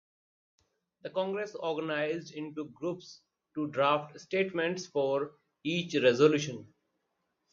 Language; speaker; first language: English; non-native, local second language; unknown